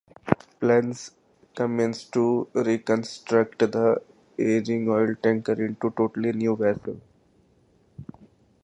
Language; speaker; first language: English; non-native, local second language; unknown